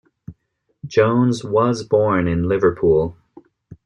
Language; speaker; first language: English; native; English